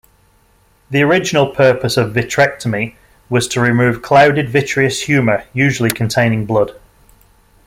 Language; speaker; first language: English; native; English